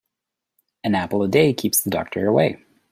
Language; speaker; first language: English; native; English